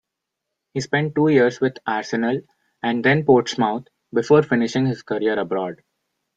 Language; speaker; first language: English; non-native, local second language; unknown